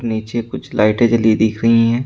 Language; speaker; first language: Hindi; native; Hindi